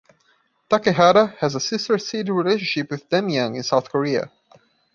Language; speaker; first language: English; non-native, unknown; Portuguese